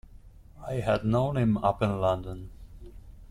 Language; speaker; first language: English; non-native, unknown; Italian